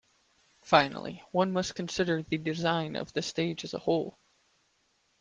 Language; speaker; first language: English; native; English